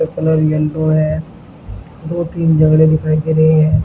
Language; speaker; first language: Hindi; native; Hindi